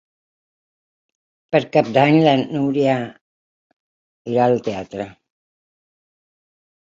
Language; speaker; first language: Catalan; non-native, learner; Spanish